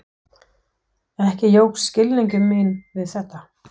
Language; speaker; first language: Icelandic; non-native, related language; Danish